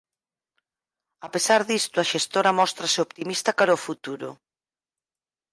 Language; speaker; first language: Galician; native; Galician